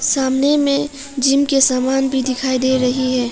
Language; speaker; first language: Hindi; non-native, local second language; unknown